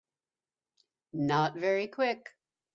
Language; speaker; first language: English; native; English